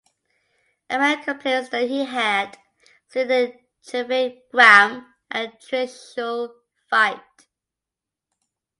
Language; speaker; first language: English; native; English